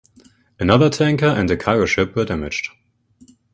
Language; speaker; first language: English; non-native, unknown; German